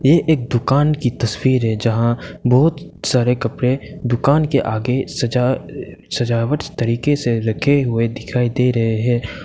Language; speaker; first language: Hindi; non-native, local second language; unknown